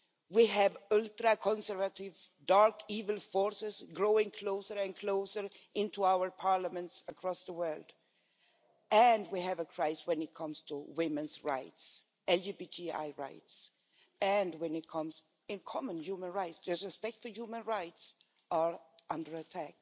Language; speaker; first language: English; non-native, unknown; Swedish